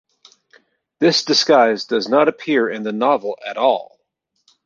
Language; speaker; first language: English; native; English